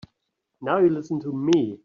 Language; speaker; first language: English; native; English